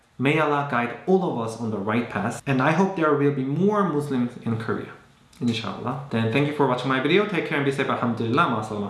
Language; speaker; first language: English; non-native, fluent; Korean